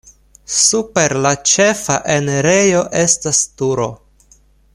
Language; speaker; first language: Esperanto; non-native, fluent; Russian